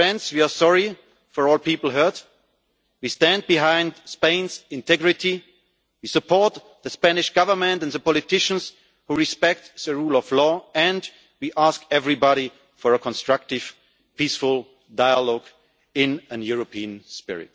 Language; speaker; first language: English; non-native, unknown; German